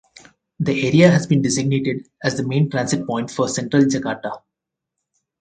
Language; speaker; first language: English; non-native, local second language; Telugu